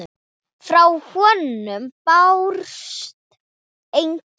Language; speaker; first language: Icelandic; non-native, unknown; Thai